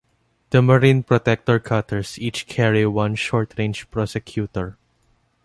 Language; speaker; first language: English; non-native, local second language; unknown